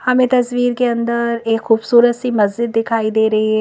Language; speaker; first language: Hindi; native; Hindi